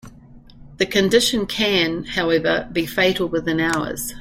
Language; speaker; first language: English; native; English